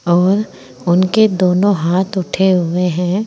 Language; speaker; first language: Hindi; native; Hindi